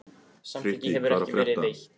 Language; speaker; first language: Icelandic; native; Icelandic